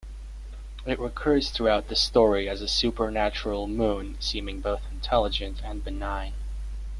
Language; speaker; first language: English; native; English